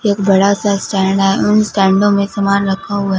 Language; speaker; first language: Hindi; non-native, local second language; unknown